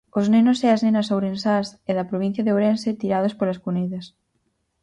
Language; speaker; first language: Galician; native; Galician